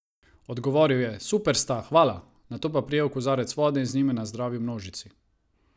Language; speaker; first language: Slovenian; non-native, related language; Croatian